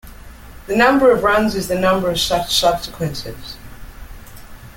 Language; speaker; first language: English; native; English